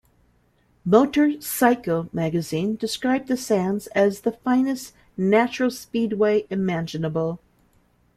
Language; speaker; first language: English; native; English